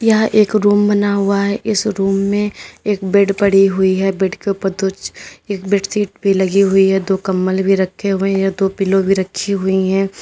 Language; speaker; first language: Hindi; native; Hindi